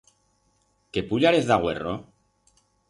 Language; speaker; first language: Aragonese; non-native, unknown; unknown